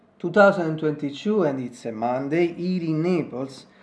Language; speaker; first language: English; non-native, learner; Italian